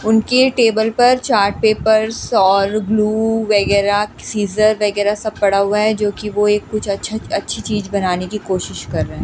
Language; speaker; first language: Hindi; native; Hindi